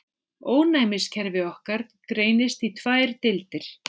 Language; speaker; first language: Icelandic; native; Icelandic